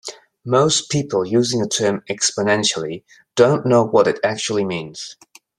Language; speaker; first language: English; native; English